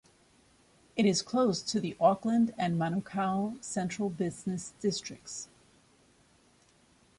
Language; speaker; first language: English; native; English